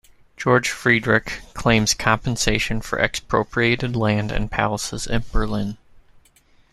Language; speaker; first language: English; native; English